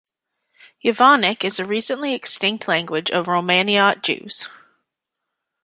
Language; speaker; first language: English; native; English